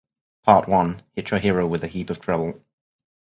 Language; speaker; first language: English; native; English